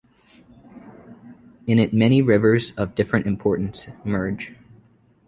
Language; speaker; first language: English; native; English